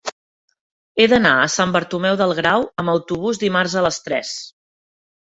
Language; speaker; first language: Catalan; native; Catalan